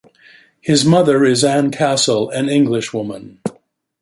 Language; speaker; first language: English; native; English